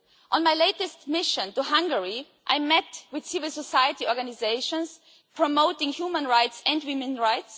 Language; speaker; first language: English; non-native, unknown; German